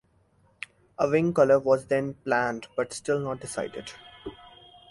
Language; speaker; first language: English; non-native, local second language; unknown